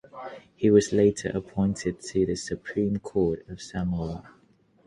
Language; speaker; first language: English; native; English